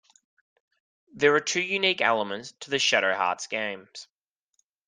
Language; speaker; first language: English; native; English